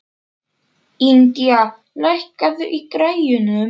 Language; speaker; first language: Icelandic; non-native, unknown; Polish